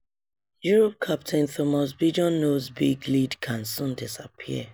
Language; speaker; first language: English; non-native, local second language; Yoruba